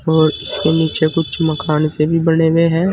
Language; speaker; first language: Hindi; native; Hindi